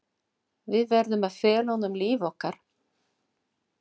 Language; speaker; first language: Icelandic; non-native, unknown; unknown